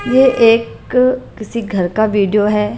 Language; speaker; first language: Hindi; non-native, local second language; Punjabi